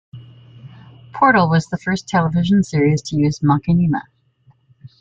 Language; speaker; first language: English; native; English